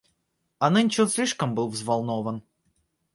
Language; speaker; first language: Russian; native; Russian